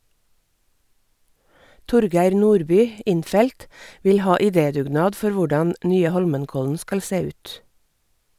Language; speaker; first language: Norwegian; native; Norwegian